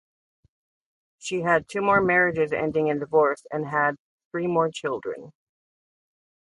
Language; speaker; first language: English; native; English